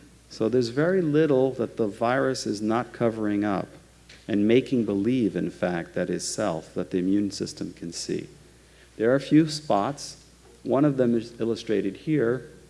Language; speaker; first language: English; native; English